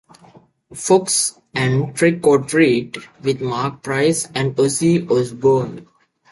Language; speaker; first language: English; native; English